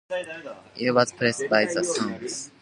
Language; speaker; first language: English; non-native, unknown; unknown